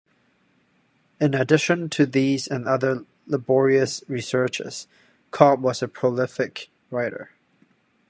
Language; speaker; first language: English; non-native, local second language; Cantonese